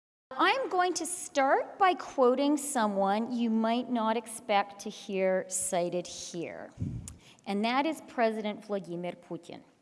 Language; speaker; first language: English; native; English